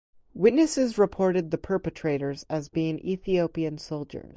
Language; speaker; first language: English; native; English